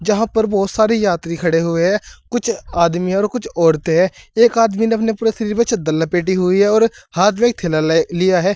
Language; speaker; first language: Hindi; native; Hindi